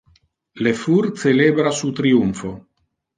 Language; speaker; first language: Interlingua; non-native, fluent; Italian